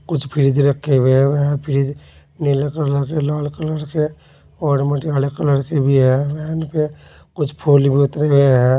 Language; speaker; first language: Hindi; native; Hindi